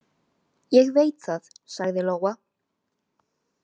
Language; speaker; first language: Icelandic; non-native, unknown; Chinese